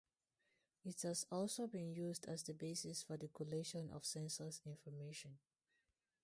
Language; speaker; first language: English; non-native, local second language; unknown